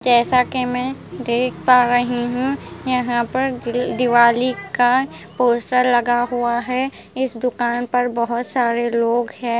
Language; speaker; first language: Hindi; non-native, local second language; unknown